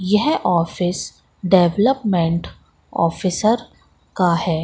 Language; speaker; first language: Hindi; native; Hindi